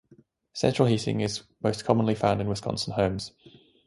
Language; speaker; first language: English; native; English